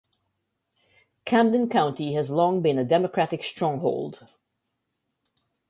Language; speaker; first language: English; native; English